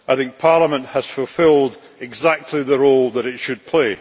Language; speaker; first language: English; native; English